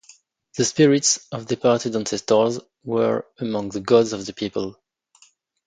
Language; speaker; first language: English; non-native, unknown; French